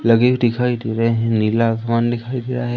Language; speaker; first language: Hindi; native; Hindi